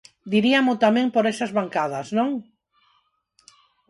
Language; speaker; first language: Galician; non-native, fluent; Spanish